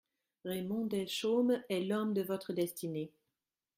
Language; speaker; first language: French; non-native, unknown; German